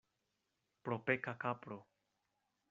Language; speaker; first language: Esperanto; non-native, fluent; Spanish